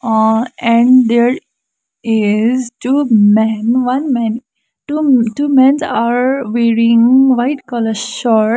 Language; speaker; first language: English; non-native, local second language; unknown